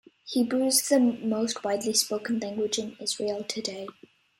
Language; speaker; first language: English; native; English